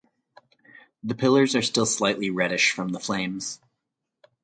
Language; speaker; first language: English; native; English